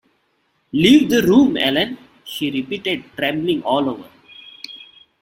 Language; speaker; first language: English; non-native, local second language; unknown